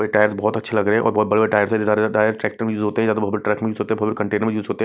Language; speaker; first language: Hindi; non-native, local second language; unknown